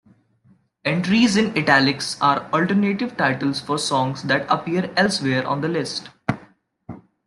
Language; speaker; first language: English; non-native, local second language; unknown